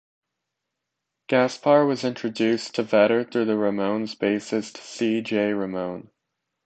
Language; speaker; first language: English; native; English